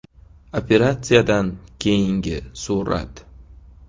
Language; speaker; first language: Uzbek; native; Uzbek